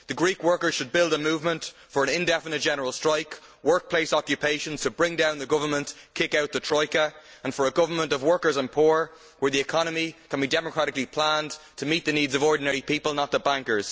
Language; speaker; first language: English; native; English